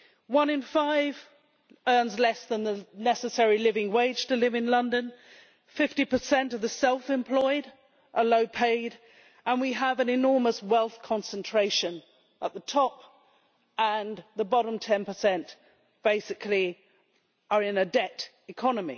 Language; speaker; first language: English; native; English